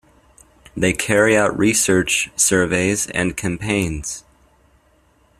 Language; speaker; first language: English; native; English